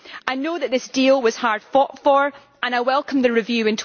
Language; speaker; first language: English; native; English